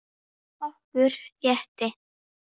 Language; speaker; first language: Icelandic; native; Icelandic